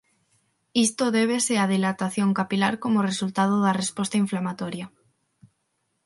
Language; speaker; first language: Galician; non-native, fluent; Spanish